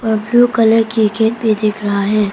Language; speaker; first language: Hindi; non-native, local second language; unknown